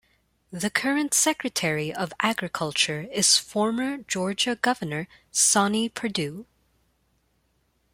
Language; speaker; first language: English; non-native, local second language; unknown